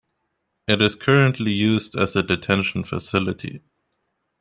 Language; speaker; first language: English; non-native, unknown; German